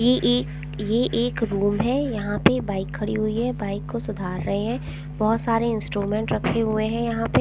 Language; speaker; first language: Hindi; non-native, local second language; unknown